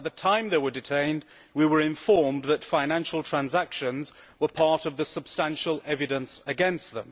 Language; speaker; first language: English; native; English